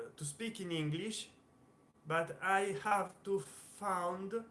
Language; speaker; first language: English; non-native, learner; Italian